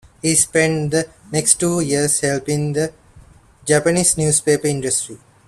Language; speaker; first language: English; non-native, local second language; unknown